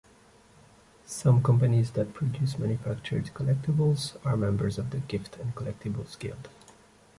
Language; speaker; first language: English; non-native, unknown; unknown